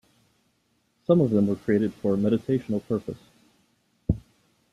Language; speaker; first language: English; native; English